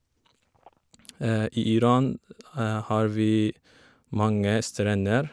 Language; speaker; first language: Norwegian; non-native, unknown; Kurdish